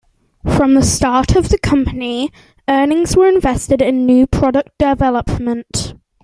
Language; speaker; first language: English; native; English